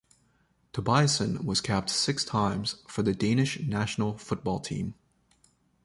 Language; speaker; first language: English; native; English